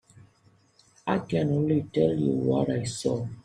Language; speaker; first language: English; non-native, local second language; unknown